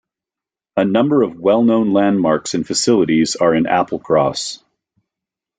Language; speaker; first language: English; native; English